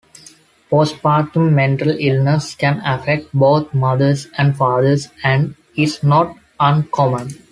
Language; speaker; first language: English; non-native, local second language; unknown